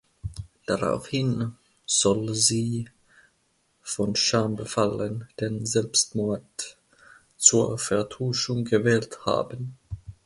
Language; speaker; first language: German; non-native, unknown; Finnish